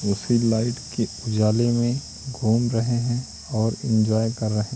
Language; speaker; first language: Hindi; native; Hindi